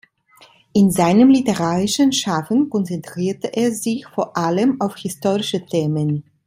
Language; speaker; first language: German; non-native, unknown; Italian